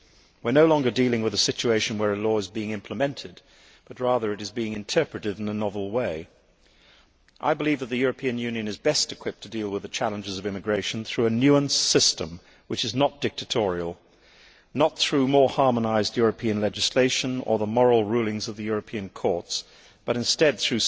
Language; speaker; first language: English; native; English